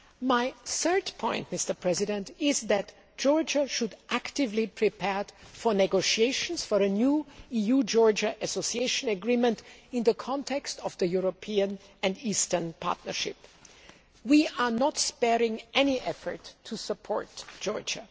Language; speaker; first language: English; non-native, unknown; German